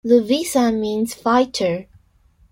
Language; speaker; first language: English; non-native, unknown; Chinese